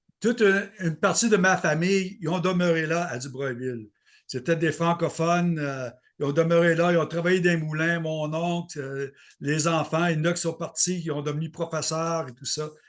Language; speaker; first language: French; native; French